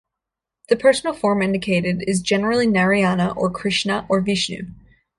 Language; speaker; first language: English; native; English